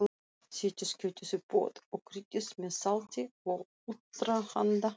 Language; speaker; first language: Icelandic; non-native, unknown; Russian